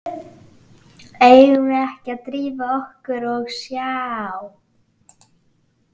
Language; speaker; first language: Icelandic; native; Icelandic